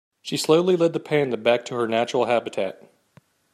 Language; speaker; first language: English; native; English